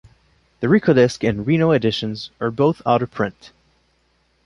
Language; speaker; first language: English; non-native, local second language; French